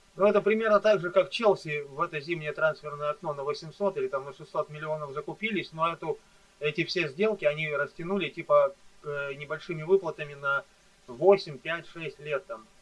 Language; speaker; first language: Russian; native; Russian